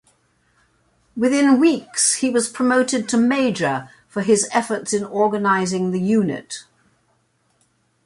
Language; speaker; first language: English; native; English